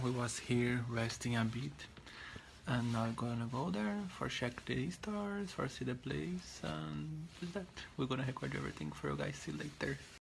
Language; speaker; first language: English; non-native, learner; Portuguese